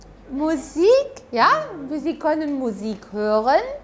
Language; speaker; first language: German; native; German